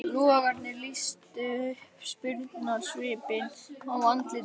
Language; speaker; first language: Icelandic; native; Icelandic